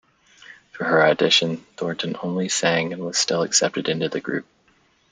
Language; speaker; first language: English; native; English